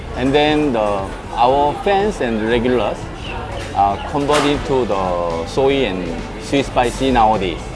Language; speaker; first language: English; non-native, fluent; Korean